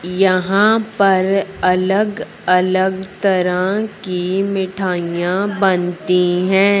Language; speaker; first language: Hindi; non-native, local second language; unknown